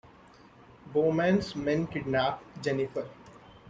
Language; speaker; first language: English; non-native, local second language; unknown